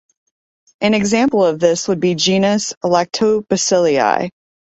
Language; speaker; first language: English; native; English